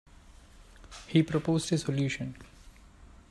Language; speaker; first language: English; non-native, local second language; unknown